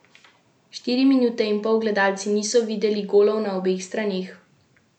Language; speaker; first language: Slovenian; native; Slovenian